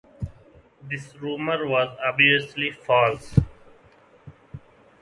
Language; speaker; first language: English; non-native, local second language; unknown